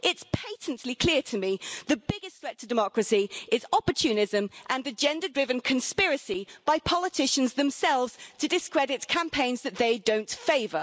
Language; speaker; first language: English; native; English